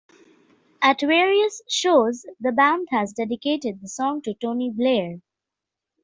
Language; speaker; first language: English; non-native, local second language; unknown